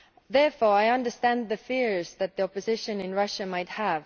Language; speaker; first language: English; non-native, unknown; Estonian